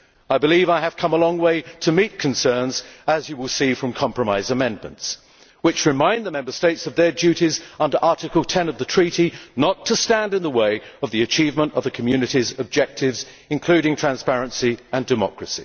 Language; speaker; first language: English; native; English